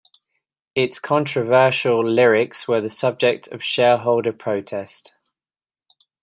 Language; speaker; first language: English; native; English